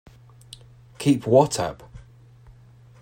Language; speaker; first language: English; native; English